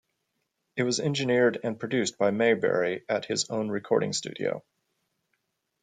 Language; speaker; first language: English; native; English